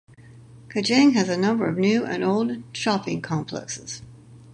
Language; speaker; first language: English; native; English